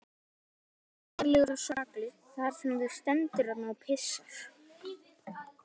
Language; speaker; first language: Icelandic; native; Icelandic